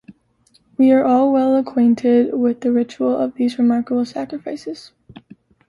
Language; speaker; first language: English; native; English